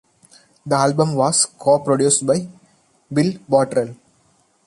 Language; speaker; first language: English; non-native, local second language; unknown